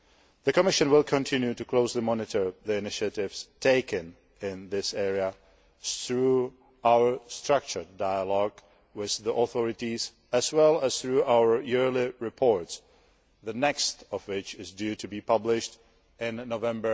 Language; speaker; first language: English; non-native, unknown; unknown